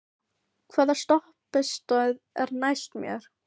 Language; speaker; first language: Icelandic; non-native, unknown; Filipino